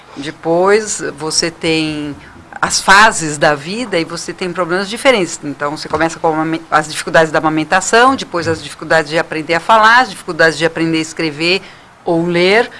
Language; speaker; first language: Portuguese; native; Portuguese